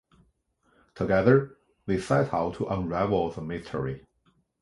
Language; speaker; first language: English; non-native, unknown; Chinese